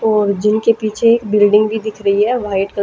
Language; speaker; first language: Hindi; native; Hindi